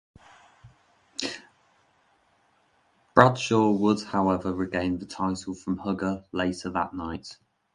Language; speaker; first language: English; native; English